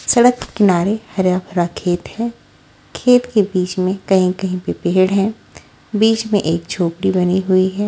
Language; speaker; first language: Hindi; native; Hindi